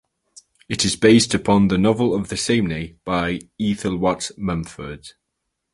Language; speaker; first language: English; native; English